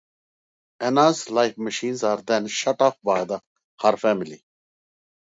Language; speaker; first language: English; non-native, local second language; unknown